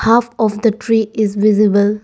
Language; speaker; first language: English; non-native, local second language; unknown